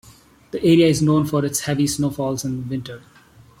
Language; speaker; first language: English; non-native, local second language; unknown